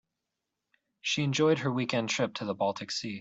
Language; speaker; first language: English; native; English